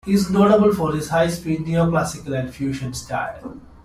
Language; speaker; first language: English; non-native, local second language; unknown